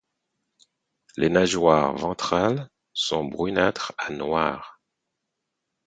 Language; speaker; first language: French; non-native, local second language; Haitian Creole